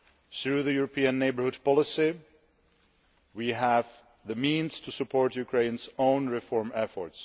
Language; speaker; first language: English; non-native, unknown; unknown